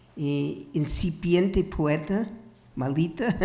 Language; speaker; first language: Spanish; non-native, fluent; English